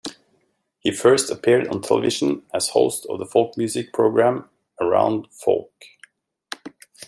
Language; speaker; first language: English; native; English